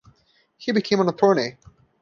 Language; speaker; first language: English; non-native, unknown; Portuguese